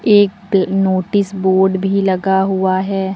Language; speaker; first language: Hindi; native; Hindi